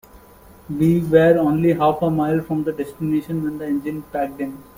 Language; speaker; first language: English; non-native, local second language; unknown